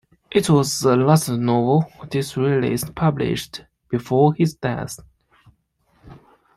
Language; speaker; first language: English; non-native, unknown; Chinese